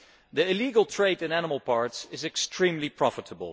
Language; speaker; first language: English; non-native, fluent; Dutch